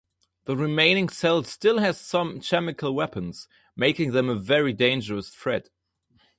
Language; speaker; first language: English; non-native, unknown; German